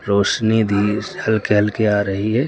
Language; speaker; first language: Hindi; native; Hindi